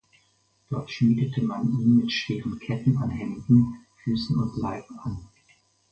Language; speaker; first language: German; native; German